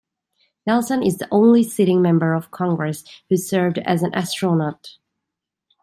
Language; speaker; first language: English; native; English